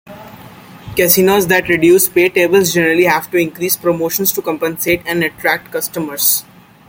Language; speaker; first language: English; non-native, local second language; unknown